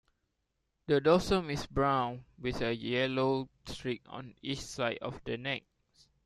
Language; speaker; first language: English; non-native, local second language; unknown